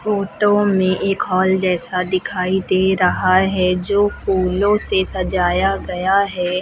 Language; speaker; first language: Hindi; native; Hindi